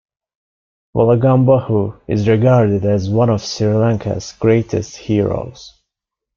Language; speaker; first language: English; non-native, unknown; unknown